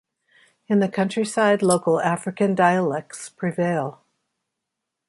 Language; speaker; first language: English; native; English